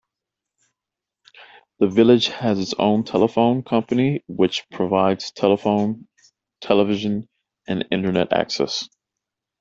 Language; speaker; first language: English; native; English